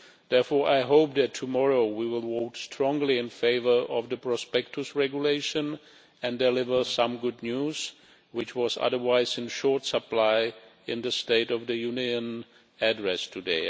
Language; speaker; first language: English; non-native, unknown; Czech